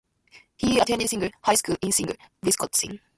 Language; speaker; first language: English; non-native, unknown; Japanese